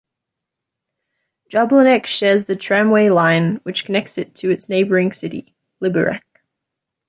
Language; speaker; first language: English; native; English